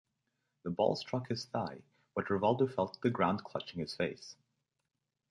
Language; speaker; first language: English; native; English